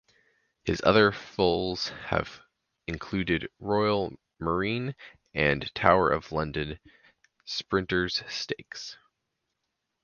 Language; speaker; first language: English; native; English